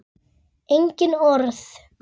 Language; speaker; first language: Icelandic; native; Icelandic